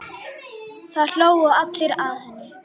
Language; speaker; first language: Icelandic; native; Icelandic